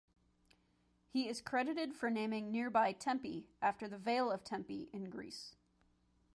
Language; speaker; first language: English; native; English